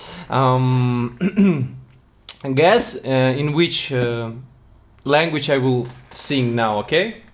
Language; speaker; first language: English; non-native, learner; Russian